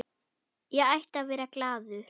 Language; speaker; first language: Icelandic; non-native, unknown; German